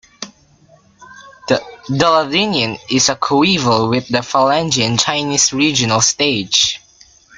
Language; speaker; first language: English; non-native, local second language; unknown